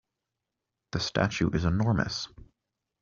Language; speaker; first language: English; native; English